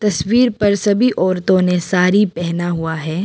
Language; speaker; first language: Hindi; non-native, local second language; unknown